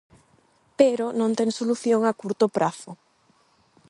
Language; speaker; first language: Galician; non-native, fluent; Spanish